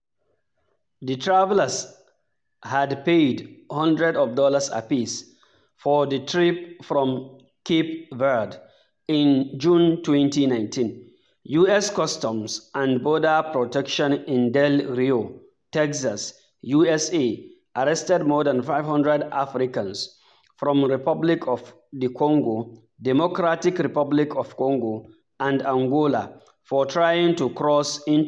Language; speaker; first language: English; non-native, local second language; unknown